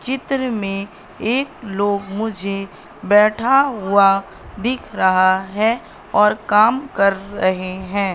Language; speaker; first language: Hindi; native; Hindi